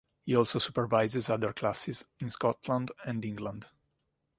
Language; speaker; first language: English; non-native, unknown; Italian